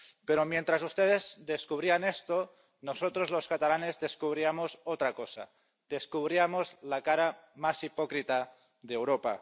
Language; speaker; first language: Spanish; non-native, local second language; Catalan